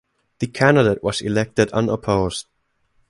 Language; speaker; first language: English; non-native, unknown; German